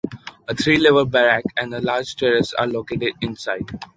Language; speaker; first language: English; non-native, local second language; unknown